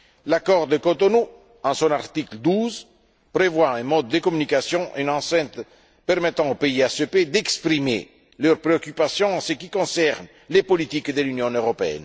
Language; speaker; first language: French; non-native, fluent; Italian